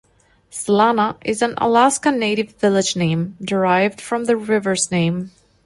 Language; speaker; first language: English; non-native, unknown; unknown